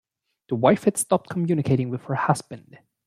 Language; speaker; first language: English; non-native, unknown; German